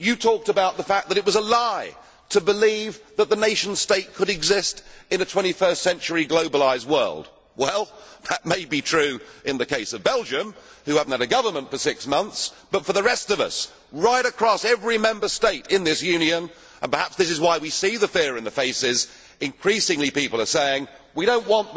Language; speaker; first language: English; native; English